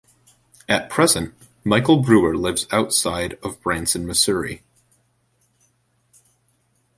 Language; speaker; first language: English; native; English